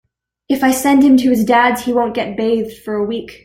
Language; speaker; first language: English; native; English